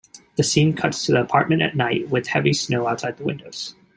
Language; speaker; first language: English; native; English